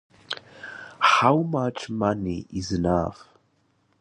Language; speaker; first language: English; native; English